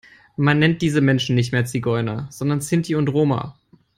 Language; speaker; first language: English; non-native, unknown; German